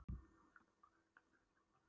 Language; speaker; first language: Icelandic; non-native, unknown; Polish